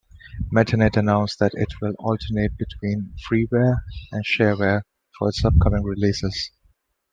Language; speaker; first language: English; non-native, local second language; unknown